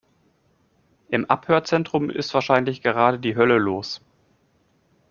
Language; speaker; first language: German; native; German